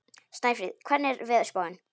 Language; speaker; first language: Icelandic; non-native, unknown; Polish